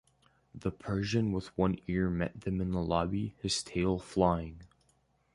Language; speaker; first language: English; native; English